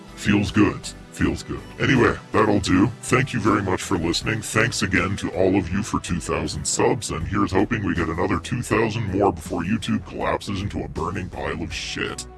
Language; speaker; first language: English; native; English